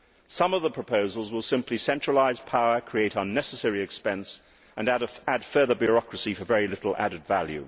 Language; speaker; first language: English; native; English